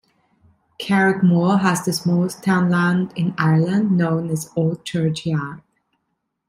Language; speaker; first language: English; non-native, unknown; Italian